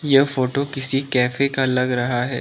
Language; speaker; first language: Hindi; non-native, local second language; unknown